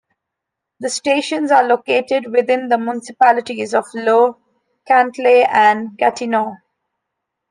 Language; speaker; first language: English; non-native, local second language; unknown